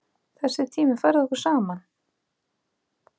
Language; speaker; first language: Icelandic; native; Icelandic